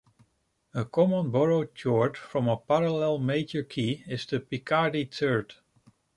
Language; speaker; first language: English; non-native, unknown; Dutch